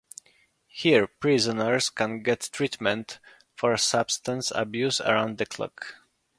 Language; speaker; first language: English; non-native, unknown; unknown